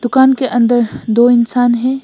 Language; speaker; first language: Hindi; non-native, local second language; Bangla